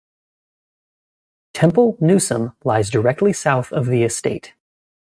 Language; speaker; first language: English; native; English